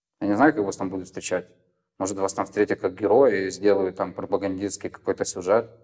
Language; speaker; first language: Russian; native; Russian